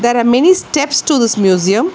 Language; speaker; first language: English; non-native, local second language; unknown